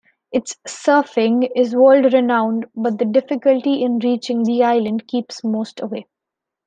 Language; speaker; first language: English; non-native, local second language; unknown